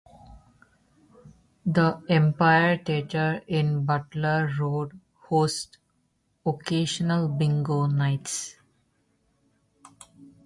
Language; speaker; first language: English; non-native, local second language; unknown